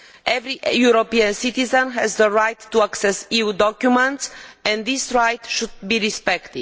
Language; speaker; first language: English; non-native, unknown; Romanian